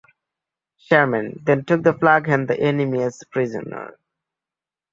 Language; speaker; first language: English; non-native, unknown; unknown